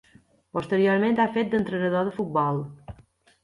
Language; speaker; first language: Catalan; native; Catalan